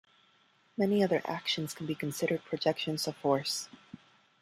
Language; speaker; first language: English; non-native, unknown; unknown